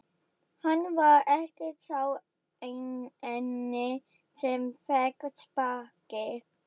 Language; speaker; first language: Icelandic; non-native, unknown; German